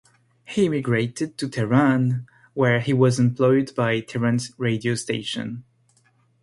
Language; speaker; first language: English; non-native, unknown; French